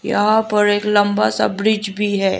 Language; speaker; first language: Hindi; non-native, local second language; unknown